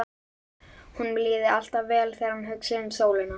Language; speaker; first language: Icelandic; native; Icelandic